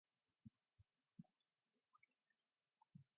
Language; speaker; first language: English; non-native, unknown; Mongolian